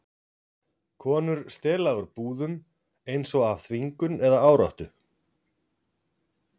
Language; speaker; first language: Icelandic; native; Icelandic